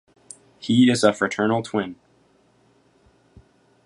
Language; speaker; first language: English; native; English